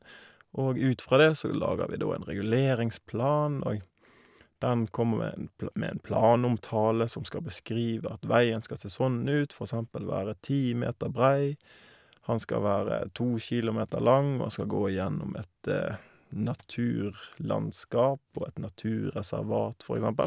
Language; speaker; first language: Norwegian; native; Norwegian